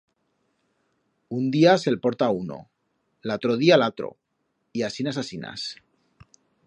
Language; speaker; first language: Aragonese; native; Aragonese